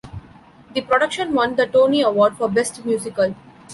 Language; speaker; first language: English; non-native, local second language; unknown